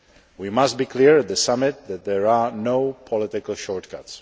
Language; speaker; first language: English; non-native, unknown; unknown